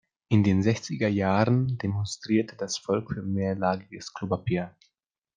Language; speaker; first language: German; non-native, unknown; Slovak